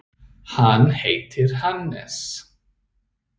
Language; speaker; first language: Icelandic; non-native, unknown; English